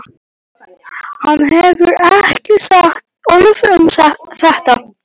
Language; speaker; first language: Icelandic; non-native, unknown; Polish